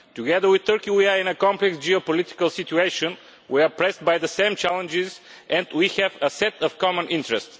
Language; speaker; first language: English; non-native, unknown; Bulgarian